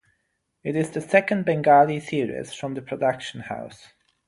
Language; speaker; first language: English; non-native, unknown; German